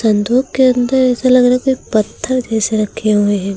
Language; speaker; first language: Hindi; native; Hindi